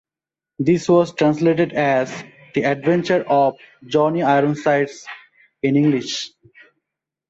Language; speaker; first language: English; non-native, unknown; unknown